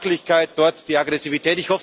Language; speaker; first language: German; native; German